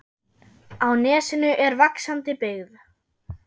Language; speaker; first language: Icelandic; non-native, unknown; German